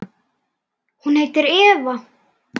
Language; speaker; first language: Icelandic; native; Icelandic